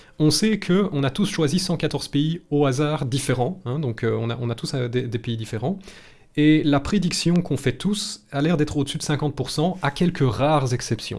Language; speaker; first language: French; native; French